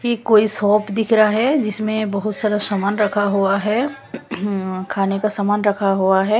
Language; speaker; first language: Hindi; non-native, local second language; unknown